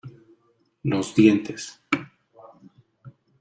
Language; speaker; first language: Spanish; native; Spanish